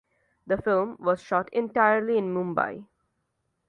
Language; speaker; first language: English; non-native, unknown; Bangla